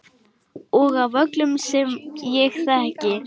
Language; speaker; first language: Icelandic; non-native, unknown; Lithuanian